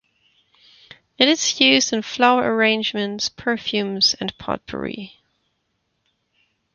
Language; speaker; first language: English; non-native, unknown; German